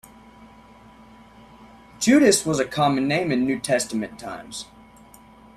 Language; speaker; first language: English; native; English